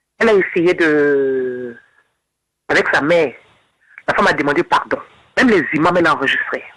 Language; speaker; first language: French; non-native, local second language; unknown